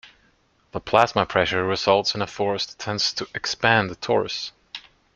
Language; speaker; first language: English; non-native, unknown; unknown